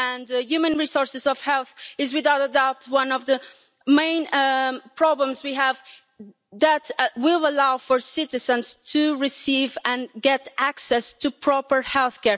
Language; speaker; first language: English; non-native, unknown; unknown